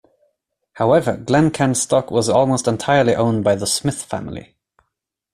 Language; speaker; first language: English; non-native, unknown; Swedish